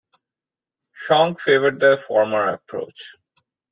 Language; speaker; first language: English; non-native, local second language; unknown